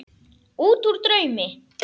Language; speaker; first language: Icelandic; native; Icelandic